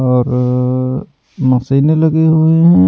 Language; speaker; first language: Hindi; native; Hindi